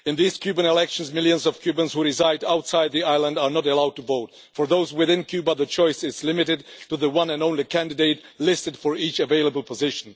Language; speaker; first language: English; non-native, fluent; Czech